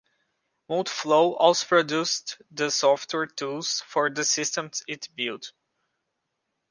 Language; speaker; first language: English; non-native, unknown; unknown